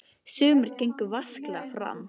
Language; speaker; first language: Icelandic; native; Icelandic